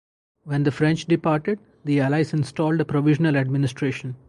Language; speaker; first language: English; non-native, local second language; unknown